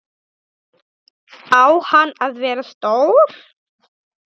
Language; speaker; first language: Icelandic; non-native, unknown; Polish